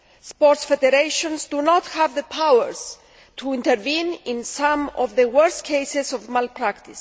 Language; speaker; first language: English; non-native, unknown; Greek